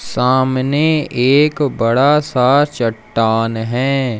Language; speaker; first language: Hindi; native; Hindi